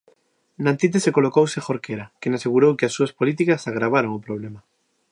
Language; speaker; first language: Galician; native; Galician